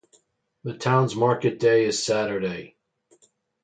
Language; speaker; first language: English; native; English